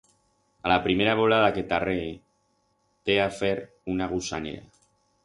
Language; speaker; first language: Aragonese; non-native, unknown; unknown